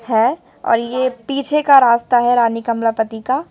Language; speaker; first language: Hindi; native; Hindi